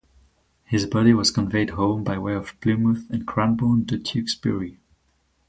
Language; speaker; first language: English; non-native, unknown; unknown